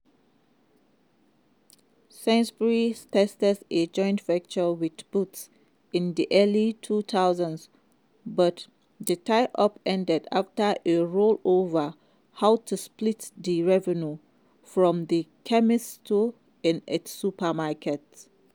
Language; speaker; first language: English; non-native, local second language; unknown